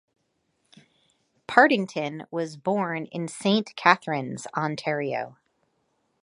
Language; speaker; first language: English; native; English